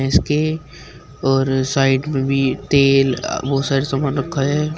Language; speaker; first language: Hindi; native; Hindi